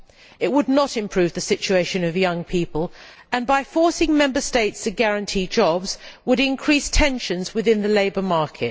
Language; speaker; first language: English; native; English